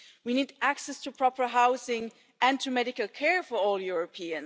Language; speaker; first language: English; non-native, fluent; German